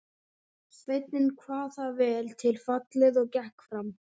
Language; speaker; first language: Icelandic; native; Icelandic